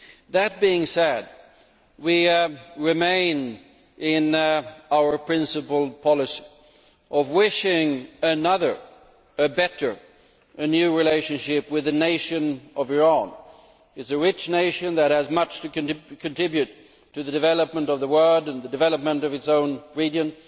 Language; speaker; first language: English; non-native, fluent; Swedish